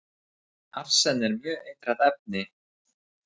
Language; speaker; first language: Icelandic; native; Icelandic